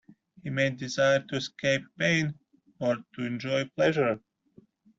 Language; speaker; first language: English; native; English